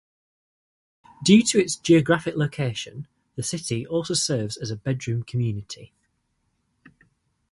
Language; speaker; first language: English; native; English